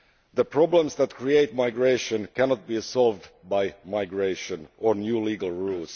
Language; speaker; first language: English; non-native, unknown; Finnish